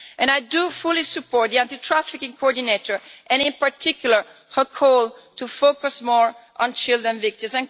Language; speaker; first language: English; non-native, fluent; Italian